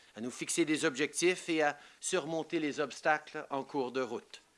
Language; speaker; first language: French; early bilingual, heritage; French